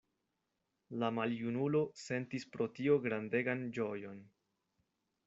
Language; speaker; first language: Esperanto; non-native, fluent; Spanish